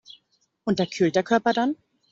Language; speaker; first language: German; native; German